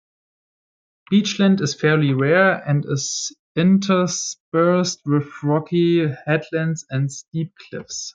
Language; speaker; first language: English; native; English